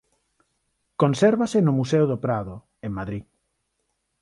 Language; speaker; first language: Galician; non-native, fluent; Spanish